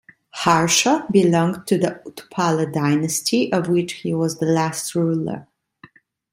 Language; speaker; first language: English; non-native, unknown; Italian